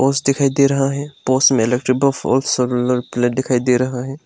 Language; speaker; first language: Hindi; non-native, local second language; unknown